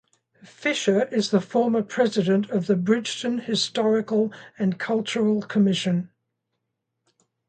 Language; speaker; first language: English; native; English